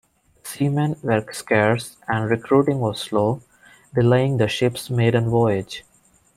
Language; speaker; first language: English; non-native, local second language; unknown